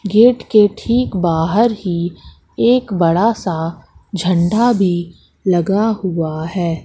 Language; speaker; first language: Hindi; native; Hindi